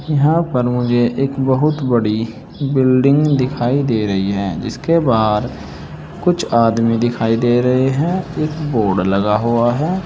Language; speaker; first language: Hindi; native; Hindi